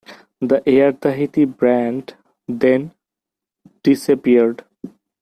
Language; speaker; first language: English; non-native, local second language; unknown